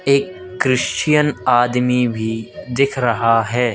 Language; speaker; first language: Hindi; native; Hindi